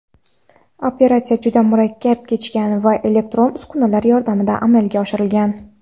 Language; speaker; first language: Uzbek; non-native, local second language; Kara-Kalpak